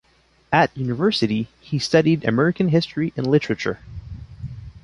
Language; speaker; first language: English; non-native, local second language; French